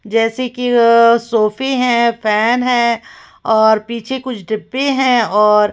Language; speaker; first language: Hindi; native; Hindi